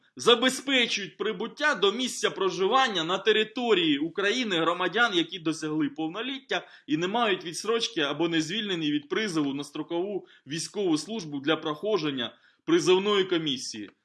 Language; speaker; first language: Ukrainian; non-native, local second language; Russian